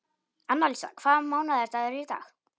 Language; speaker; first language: Icelandic; non-native, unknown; Polish